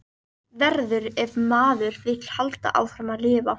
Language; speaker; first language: Icelandic; native; Icelandic